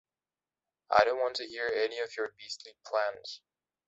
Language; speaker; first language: English; non-native, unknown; Belarusian